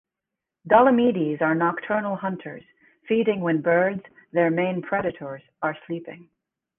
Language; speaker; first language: English; native; English